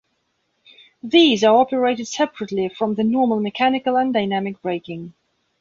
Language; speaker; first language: English; non-native, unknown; Belarusian